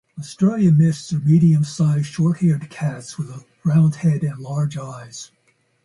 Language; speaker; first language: English; native; English